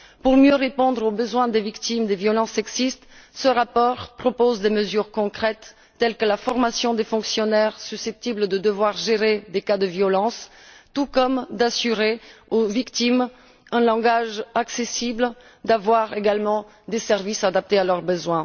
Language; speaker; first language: French; non-native, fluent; Bulgarian